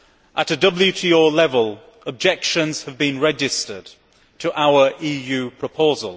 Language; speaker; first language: English; native; English